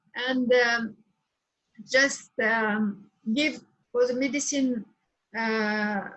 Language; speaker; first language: English; non-native, learner; French